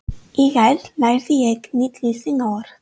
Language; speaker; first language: Icelandic; non-native, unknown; English